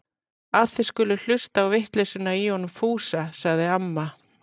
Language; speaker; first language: Icelandic; native; Icelandic